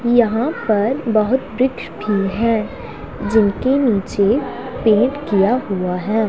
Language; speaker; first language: Hindi; non-native, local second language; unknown